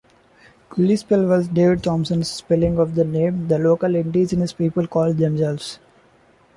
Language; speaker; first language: English; non-native, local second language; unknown